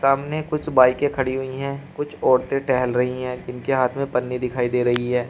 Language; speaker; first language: Hindi; native; Hindi